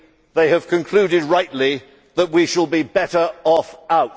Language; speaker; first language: English; native; English